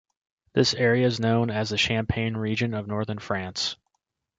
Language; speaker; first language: English; native; English